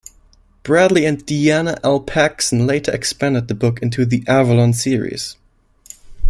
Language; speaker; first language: English; non-native, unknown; German